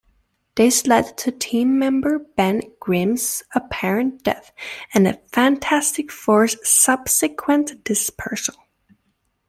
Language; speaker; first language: English; native; English